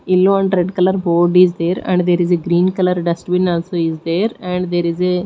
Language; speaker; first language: English; non-native, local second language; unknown